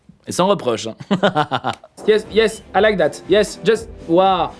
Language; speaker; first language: English; non-native, learner; French